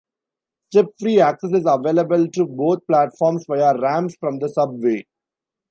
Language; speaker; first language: English; non-native, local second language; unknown